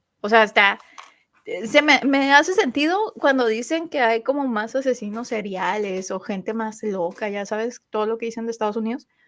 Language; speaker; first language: Spanish; native; Spanish